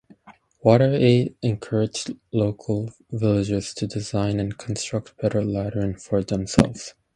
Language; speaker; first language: English; native; English